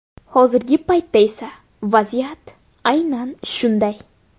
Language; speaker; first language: Uzbek; native; Uzbek